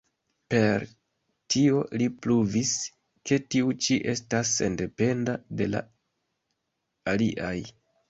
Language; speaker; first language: Esperanto; non-native, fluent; Kinyarwanda